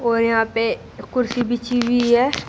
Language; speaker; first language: Hindi; native; Hindi